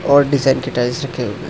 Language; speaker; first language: Hindi; non-native, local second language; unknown